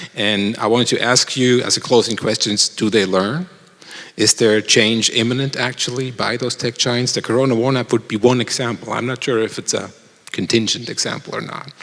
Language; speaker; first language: English; non-native, fluent; German